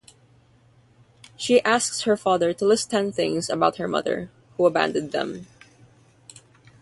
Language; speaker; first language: English; non-native, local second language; Filipino